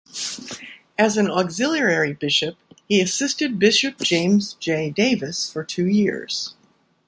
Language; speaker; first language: English; native; English